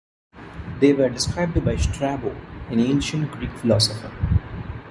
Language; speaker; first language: English; non-native, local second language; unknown